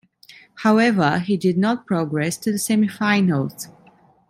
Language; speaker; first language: English; non-native, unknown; Italian